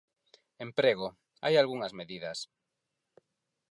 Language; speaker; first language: Galician; non-native, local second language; Spanish